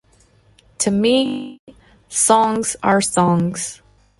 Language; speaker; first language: English; non-native, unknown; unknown